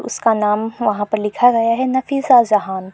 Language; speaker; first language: Hindi; non-native, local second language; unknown